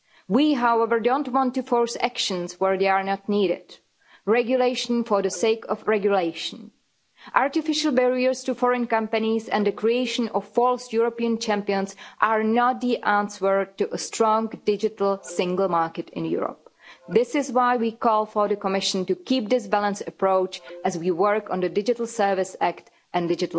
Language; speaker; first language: English; non-native, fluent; Czech